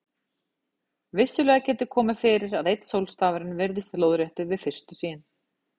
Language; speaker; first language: Icelandic; native; Icelandic